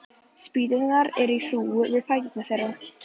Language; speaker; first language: Icelandic; native; Icelandic